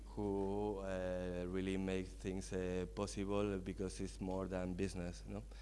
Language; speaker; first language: English; non-native, fluent; Spanish